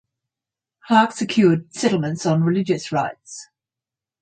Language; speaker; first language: English; native; English